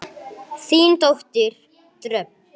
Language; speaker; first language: Icelandic; non-native, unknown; English